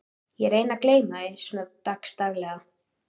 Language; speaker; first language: Icelandic; native; Icelandic